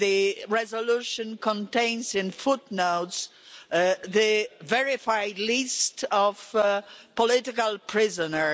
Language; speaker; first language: English; non-native, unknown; Polish